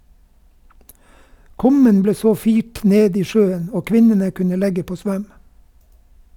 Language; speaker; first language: Norwegian; native; Norwegian